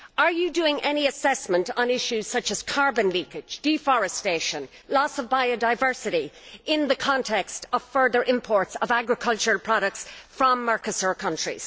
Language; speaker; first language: English; native; English